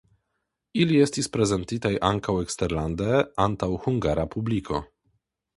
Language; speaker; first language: Esperanto; non-native, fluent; Polish